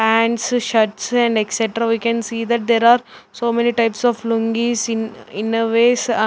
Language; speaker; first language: English; non-native, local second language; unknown